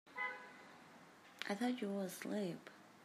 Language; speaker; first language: English; native; English